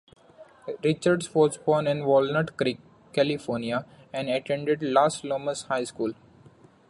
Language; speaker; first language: English; non-native, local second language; Marathi